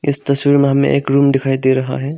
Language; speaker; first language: Hindi; non-native, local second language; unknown